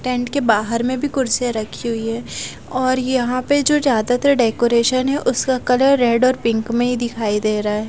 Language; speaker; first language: Hindi; non-native, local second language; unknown